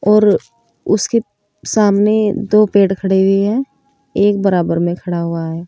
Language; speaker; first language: Hindi; native; Hindi